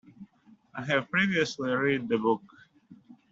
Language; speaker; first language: English; native; English